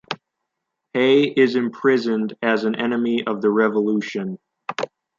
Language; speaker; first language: English; native; English